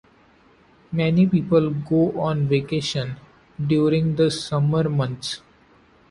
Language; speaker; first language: English; non-native, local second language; Marathi